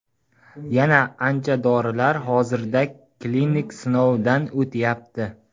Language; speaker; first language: Uzbek; native; Uzbek